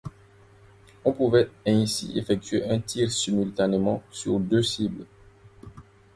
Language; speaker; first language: French; non-native, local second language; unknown